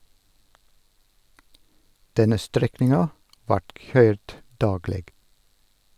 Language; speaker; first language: Norwegian; non-native, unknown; Dutch